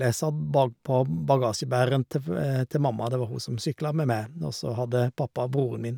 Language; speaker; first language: Norwegian; native; Norwegian